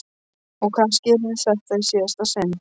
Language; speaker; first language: Icelandic; non-native, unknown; Polish